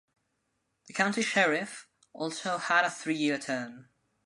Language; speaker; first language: English; non-native, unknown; Spanish